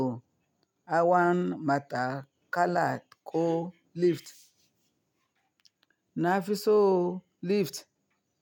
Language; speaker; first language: Hausa; non-native, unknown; Yoruba